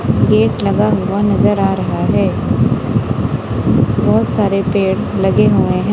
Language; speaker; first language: Hindi; non-native, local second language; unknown